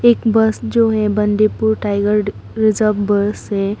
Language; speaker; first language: Hindi; non-native, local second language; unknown